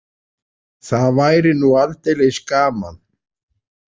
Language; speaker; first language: Icelandic; native; Icelandic